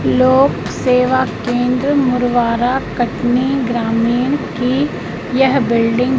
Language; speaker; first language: Hindi; native; Hindi